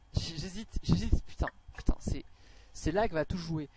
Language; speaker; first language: French; native; French